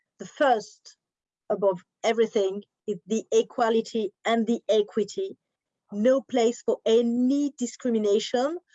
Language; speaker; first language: English; non-native, learner; French